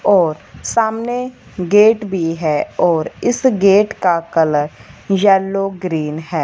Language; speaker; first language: Hindi; non-native, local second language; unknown